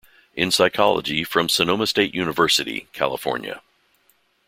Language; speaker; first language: English; native; English